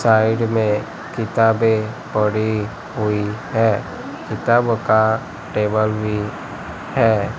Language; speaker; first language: Hindi; non-native, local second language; Gujarati